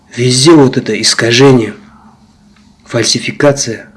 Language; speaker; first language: Russian; non-native, local second language; Kazakh